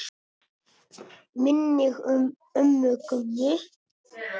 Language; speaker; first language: Icelandic; non-native, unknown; Italian